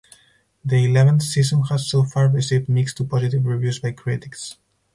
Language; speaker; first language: English; non-native, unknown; Spanish